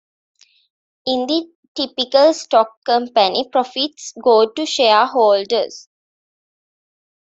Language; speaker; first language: English; non-native, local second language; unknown